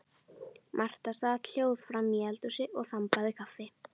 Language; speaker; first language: Icelandic; native; Icelandic